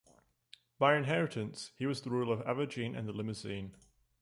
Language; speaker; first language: English; native; English